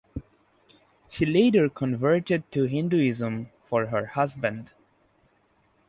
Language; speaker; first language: English; non-native, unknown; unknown